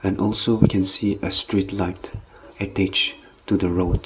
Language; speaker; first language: English; non-native, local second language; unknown